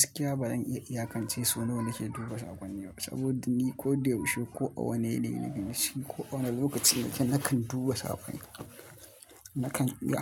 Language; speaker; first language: Hausa; native; Hausa